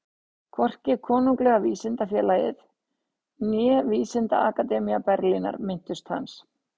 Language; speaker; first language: Icelandic; native; Icelandic